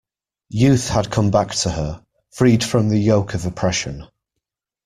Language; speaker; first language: English; native; English